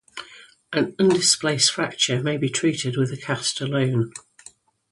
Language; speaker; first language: English; native; English